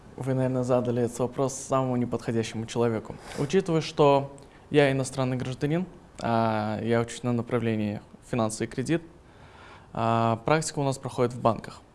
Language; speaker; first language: Russian; non-native, local second language; Uzbek